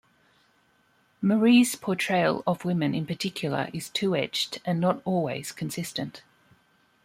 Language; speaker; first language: English; native; English